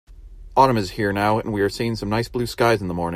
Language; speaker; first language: English; native; English